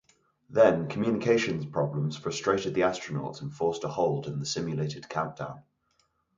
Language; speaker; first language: English; native; English